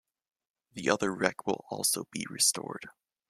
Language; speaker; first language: English; native; English